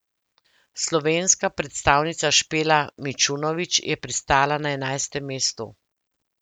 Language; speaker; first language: Slovenian; native; Slovenian